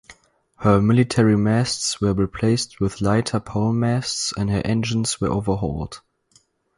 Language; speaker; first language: English; non-native, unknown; German